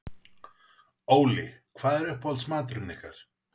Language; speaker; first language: Icelandic; native; Icelandic